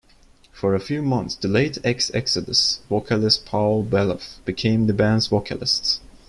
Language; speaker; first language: English; non-native, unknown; Turkish